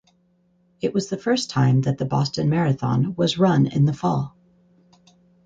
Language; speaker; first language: English; native; English